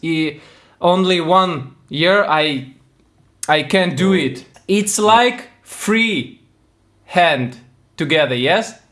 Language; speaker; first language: English; non-native, learner; Russian